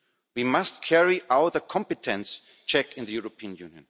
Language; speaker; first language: English; non-native, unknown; German